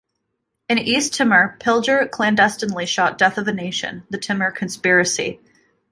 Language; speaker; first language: English; native; English